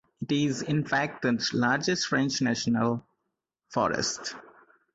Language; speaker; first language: English; non-native, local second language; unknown